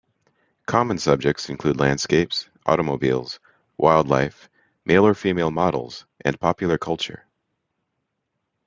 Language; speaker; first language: English; native; English